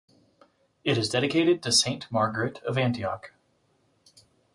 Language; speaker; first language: English; native; English